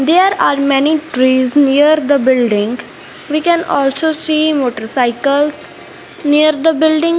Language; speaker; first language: English; non-native, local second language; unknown